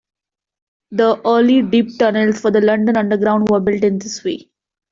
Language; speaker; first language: English; non-native, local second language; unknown